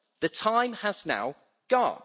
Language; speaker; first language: English; native; English